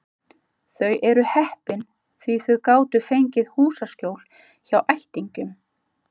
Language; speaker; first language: Icelandic; native; Icelandic